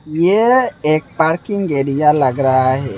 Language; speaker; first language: Hindi; non-native, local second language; Bangla